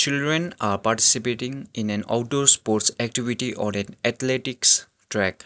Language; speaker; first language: English; non-native, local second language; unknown